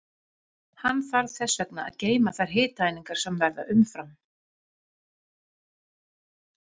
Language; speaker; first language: Icelandic; native; Icelandic